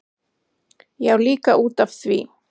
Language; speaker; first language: Icelandic; native; Icelandic